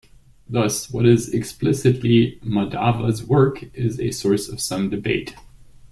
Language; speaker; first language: English; non-native, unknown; German